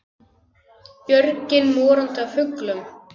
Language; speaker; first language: Icelandic; native; Icelandic